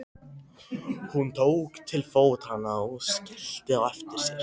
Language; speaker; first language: Icelandic; non-native, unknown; Thai